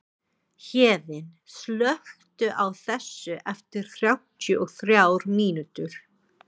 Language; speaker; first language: Icelandic; non-native, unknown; English